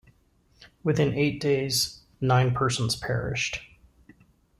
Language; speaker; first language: English; native; English